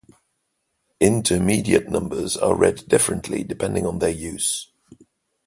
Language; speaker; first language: English; native; English